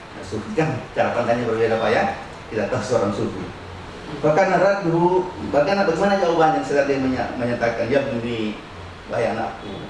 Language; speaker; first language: Indonesian; non-native, local second language; Buginese